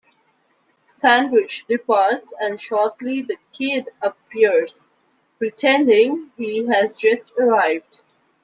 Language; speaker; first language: English; non-native, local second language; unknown